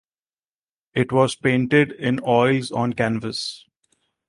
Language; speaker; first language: English; non-native, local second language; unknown